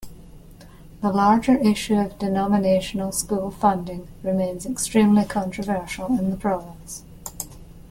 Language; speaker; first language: English; native; English